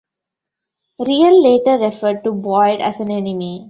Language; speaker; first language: English; non-native, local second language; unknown